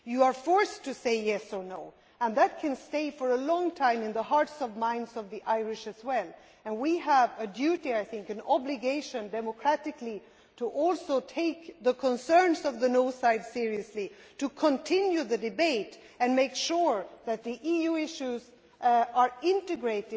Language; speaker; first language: English; non-native, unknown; Swedish